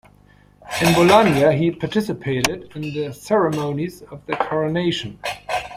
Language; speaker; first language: English; non-native, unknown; German